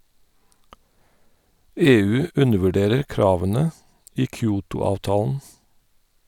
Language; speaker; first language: Norwegian; non-native, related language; Faroese